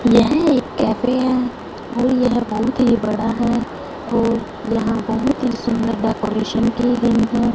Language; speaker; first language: Hindi; non-native, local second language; Punjabi